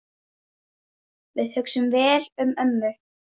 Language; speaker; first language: Icelandic; native; Icelandic